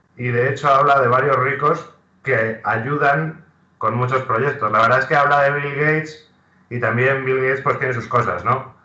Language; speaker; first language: Spanish; native; Spanish